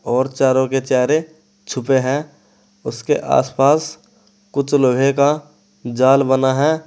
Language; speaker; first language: Hindi; native; Hindi